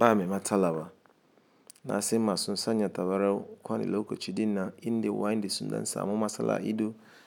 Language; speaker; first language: Hausa; non-native, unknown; Igbo